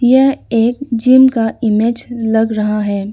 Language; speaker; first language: Hindi; non-native, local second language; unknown